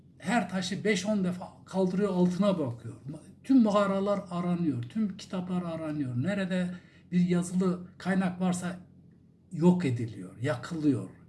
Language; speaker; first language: Turkish; non-native, local second language; Zaza